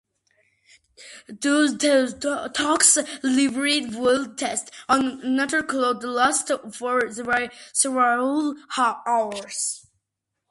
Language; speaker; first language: English; non-native, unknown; Georgian